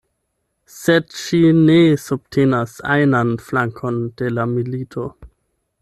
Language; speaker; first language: Esperanto; non-native, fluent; German